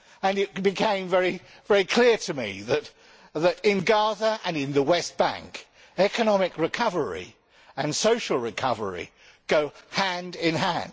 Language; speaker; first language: English; native; English